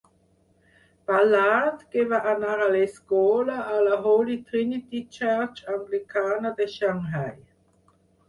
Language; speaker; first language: Catalan; non-native, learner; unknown